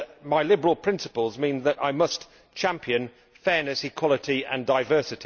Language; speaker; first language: English; native; English